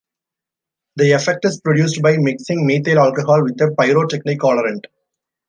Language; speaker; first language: English; non-native, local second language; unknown